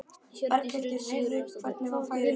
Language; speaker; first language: Icelandic; native; Icelandic